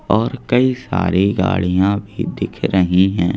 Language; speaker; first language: Hindi; native; Hindi